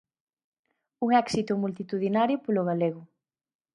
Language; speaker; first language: Galician; native; Galician